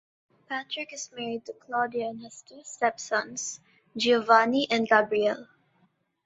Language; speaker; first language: English; non-native, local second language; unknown